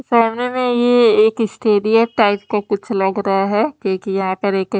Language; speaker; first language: Hindi; native; Hindi